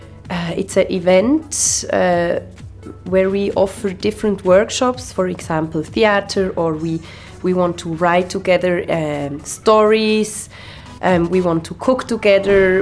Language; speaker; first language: English; non-native, fluent; German